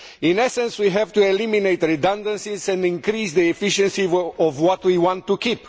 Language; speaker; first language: English; non-native, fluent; Romanian